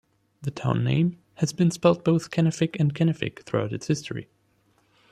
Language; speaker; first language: English; non-native, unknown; German